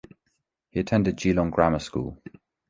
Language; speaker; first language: English; native; English